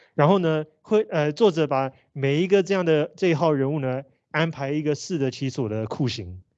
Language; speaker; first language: Chinese; native; Chinese